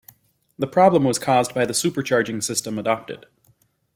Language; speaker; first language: English; native; English